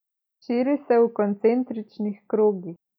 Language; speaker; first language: Slovenian; native; Slovenian